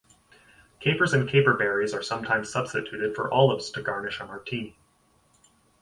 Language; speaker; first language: English; native; English